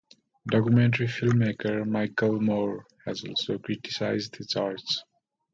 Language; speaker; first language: English; non-native, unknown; Nepali